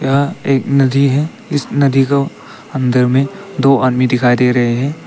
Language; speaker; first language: Hindi; non-native, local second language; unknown